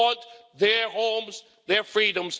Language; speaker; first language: English; native; English